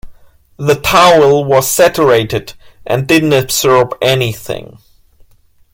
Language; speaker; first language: English; non-native, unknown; German